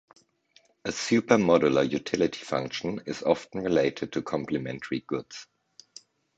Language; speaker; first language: English; non-native, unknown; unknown